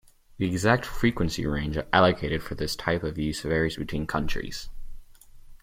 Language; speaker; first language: English; native; English